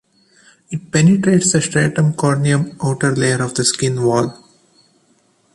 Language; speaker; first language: English; non-native, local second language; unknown